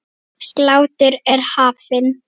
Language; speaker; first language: Icelandic; native; Icelandic